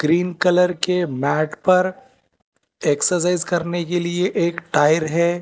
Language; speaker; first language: Hindi; non-native, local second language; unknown